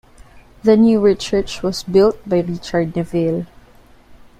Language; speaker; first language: English; non-native, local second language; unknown